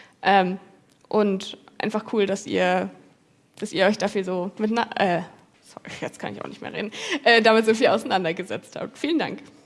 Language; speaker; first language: German; native; German